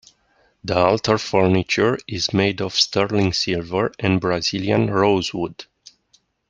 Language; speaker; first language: English; non-native, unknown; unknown